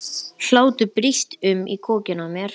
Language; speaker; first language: Icelandic; native; Icelandic